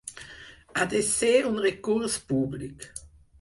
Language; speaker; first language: Catalan; non-native, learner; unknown